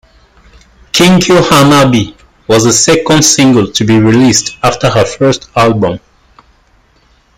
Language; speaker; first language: English; native; English